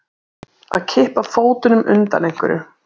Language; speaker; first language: Icelandic; native; Icelandic